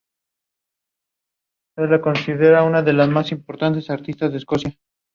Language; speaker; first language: English; non-native, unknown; Spanish